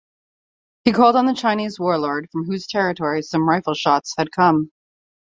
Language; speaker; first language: English; native; English